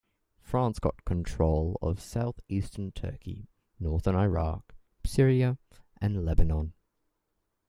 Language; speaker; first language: English; native; English